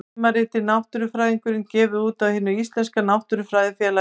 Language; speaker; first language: Icelandic; native; Icelandic